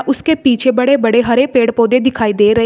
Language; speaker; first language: Hindi; native; Hindi